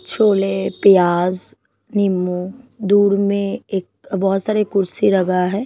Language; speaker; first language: Hindi; non-native, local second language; Punjabi